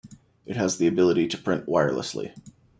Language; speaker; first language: English; native; English